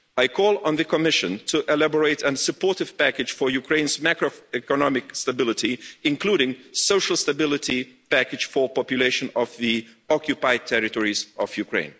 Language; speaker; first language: English; non-native, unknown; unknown